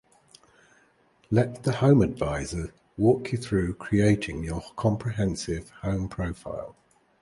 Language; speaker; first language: English; native; English